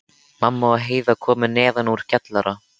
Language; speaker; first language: Icelandic; native; Icelandic